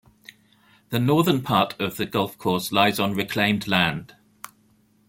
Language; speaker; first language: English; native; English